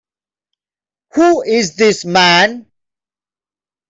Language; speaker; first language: English; non-native, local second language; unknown